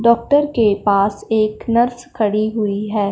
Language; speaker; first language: Hindi; non-native, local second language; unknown